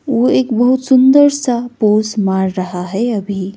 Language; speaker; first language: Hindi; non-native, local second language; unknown